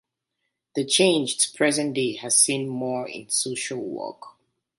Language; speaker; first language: English; native; English